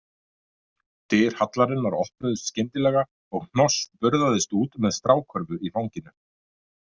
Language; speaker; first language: Icelandic; native; Icelandic